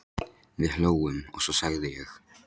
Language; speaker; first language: Icelandic; non-native, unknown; Polish